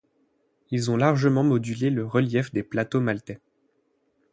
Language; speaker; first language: French; native; French